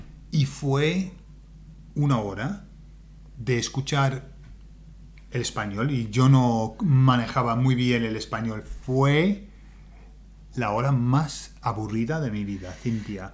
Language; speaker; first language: Spanish; non-native, fluent; English